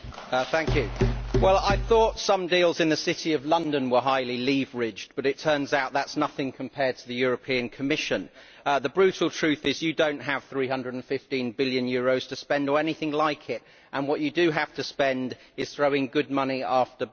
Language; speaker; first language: English; native; English